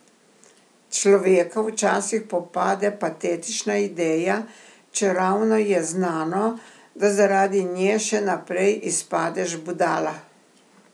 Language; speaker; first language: Slovenian; native; Slovenian